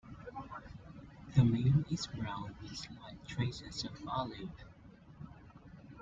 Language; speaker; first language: English; non-native, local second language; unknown